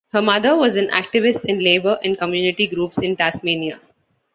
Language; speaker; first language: English; non-native, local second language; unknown